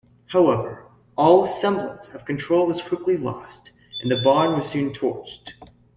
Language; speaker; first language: English; native; English